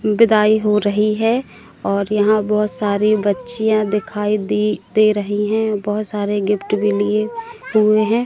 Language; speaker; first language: Hindi; native; Hindi